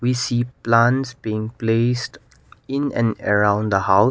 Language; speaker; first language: English; non-native, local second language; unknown